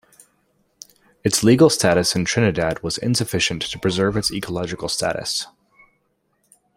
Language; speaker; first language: English; native; English